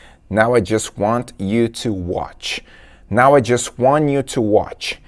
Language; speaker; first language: English; non-native, fluent; Portuguese